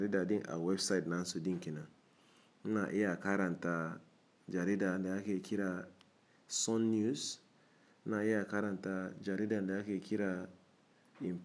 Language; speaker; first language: Hausa; non-native, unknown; Igbo